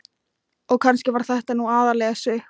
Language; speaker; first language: Icelandic; non-native, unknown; Thai